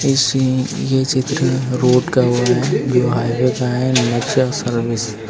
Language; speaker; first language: Hindi; native; Hindi